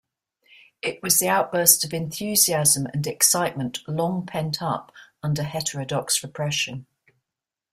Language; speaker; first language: English; native; English